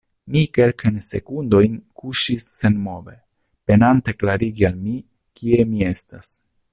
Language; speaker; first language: Esperanto; non-native, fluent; Italian